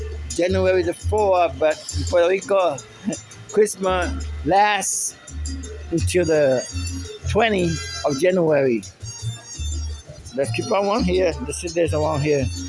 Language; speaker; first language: English; non-native, local second language; Spanish